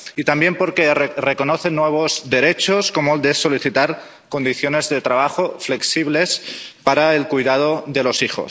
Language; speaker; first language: Spanish; non-native, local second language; Catalan